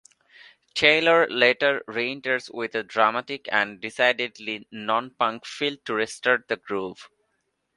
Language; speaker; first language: English; non-native, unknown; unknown